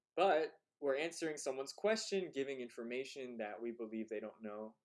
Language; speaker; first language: English; native; English